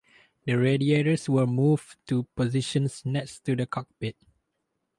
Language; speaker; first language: English; non-native, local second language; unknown